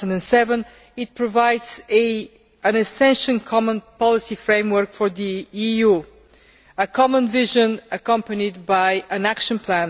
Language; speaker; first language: English; non-native, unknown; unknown